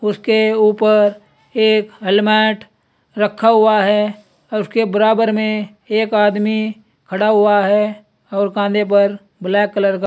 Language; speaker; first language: Hindi; native; Hindi